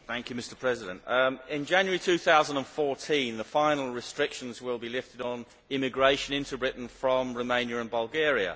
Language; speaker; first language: English; native; English